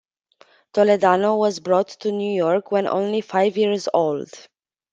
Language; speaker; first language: English; non-native, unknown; Romanian